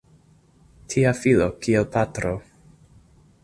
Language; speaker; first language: Esperanto; non-native, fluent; English